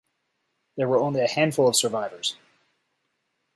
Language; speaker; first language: English; native; English